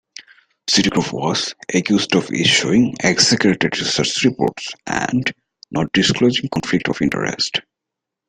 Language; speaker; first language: English; native; English